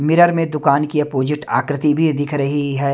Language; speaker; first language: Hindi; native; Hindi